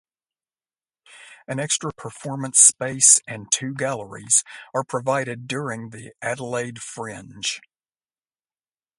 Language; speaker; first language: English; native; English